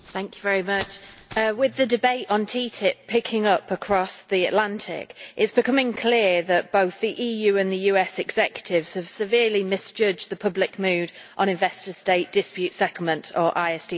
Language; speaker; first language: English; native; English